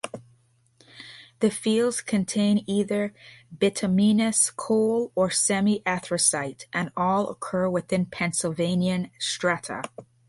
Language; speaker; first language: English; native; English